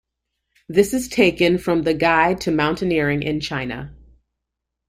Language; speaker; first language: English; native; English